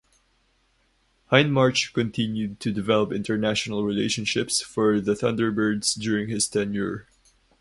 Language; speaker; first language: English; non-native, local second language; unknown